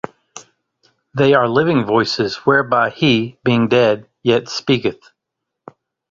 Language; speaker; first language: English; native; English